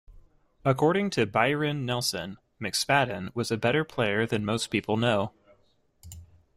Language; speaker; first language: English; native; English